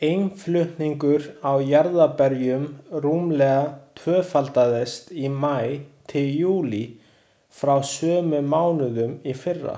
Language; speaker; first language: Icelandic; non-native, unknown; Chinese